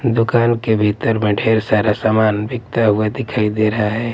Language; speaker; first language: Hindi; non-native, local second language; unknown